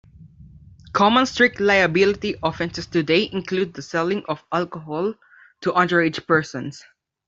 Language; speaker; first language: English; non-native, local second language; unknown